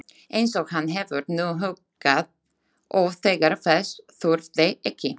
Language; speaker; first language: Icelandic; non-native, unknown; Slovak